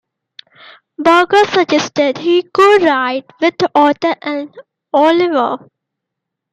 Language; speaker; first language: English; native; English